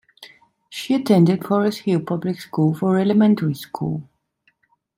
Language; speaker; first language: English; non-native, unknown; Italian